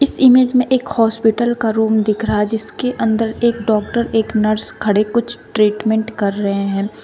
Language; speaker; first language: Hindi; native; Hindi